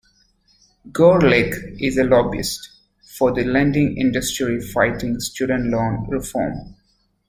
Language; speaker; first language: English; native; English